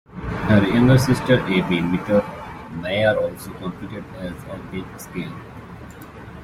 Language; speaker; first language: English; native; English